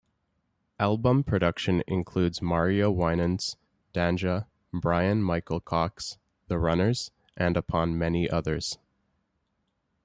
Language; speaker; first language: English; native; English